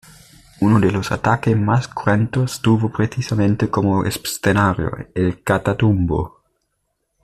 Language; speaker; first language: Spanish; native; Spanish